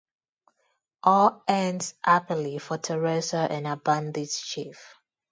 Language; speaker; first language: English; non-native, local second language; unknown